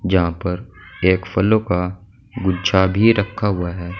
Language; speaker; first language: Hindi; native; Hindi